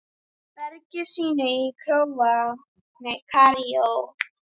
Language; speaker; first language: Icelandic; native; Icelandic